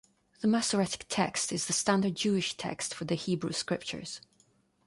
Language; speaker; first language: English; non-native, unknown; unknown